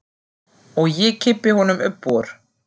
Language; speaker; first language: Icelandic; non-native, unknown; German